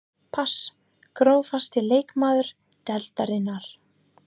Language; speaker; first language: Icelandic; non-native, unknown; English